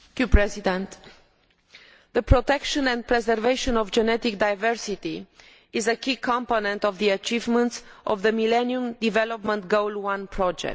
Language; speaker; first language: English; non-native, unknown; Romanian